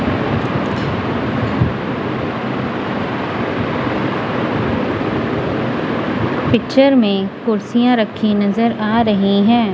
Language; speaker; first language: Hindi; non-native, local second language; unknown